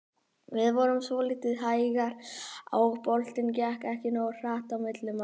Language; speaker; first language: Icelandic; native; Icelandic